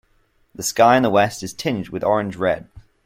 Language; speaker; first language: English; native; English